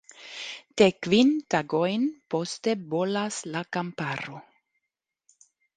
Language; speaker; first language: Esperanto; non-native, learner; German